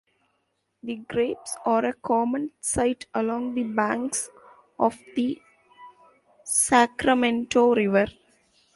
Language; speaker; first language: English; non-native, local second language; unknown